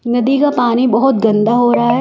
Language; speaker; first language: Hindi; native; Hindi